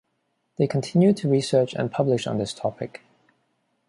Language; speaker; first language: English; non-native, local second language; Cantonese